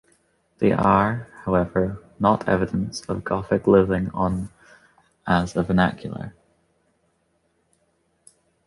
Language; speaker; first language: English; native; English